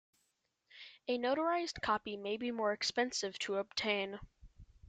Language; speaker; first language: English; native; English